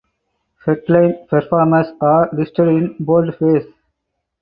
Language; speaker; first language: English; non-native, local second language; Tamil